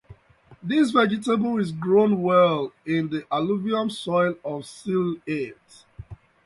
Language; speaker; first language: English; native; English